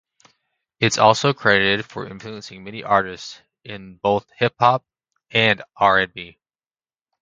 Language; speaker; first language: English; native; English